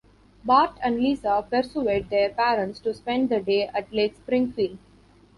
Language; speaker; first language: English; non-native, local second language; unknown